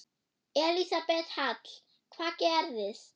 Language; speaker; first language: Icelandic; non-native, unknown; German